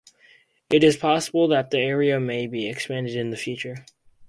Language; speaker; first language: English; native; English